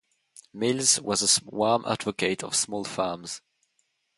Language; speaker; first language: English; non-native, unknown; French